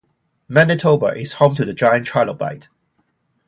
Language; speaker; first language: English; non-native, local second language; Cantonese